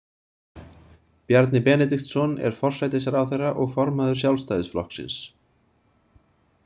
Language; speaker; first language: Icelandic; native; Icelandic